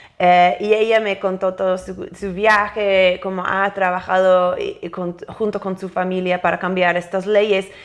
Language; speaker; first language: Spanish; non-native, fluent; English